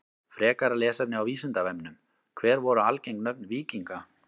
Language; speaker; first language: Icelandic; native; Icelandic